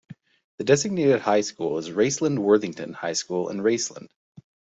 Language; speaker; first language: English; native; English